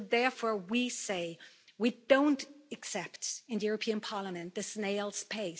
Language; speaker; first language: English; non-native, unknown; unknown